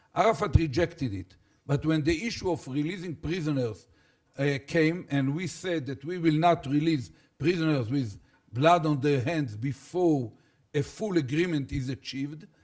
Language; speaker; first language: English; non-native, fluent; Hebrew